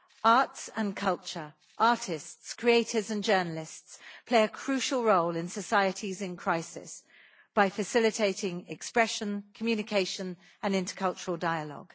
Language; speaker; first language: English; native; English